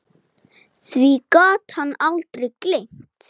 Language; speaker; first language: Icelandic; native; Icelandic